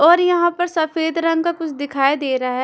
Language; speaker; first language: Hindi; non-native, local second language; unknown